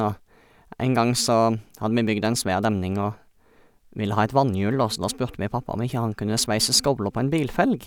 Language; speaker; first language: Norwegian; native; Norwegian